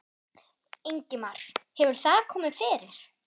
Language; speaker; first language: Icelandic; non-native, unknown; German